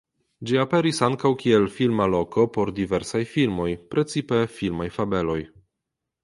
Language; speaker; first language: Esperanto; non-native, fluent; Polish